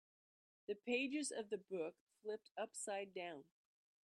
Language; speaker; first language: English; native; English